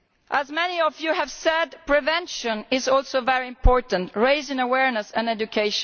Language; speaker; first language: English; non-native, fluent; Italian